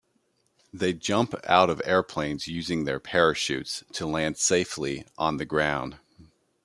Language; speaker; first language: English; native; English